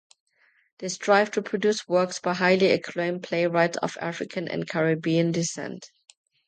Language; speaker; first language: English; non-native, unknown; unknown